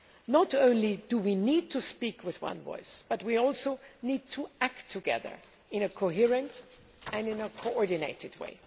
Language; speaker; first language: English; non-native, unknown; German